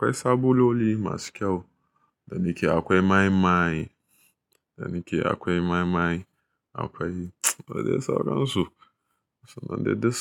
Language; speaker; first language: Hausa; native; Hausa